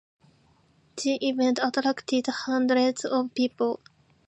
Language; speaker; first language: English; non-native, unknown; Japanese